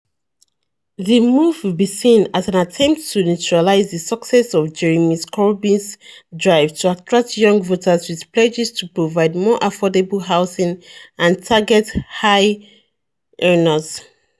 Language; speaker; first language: English; non-native, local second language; Yoruba